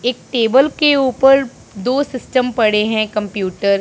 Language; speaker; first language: Hindi; non-native, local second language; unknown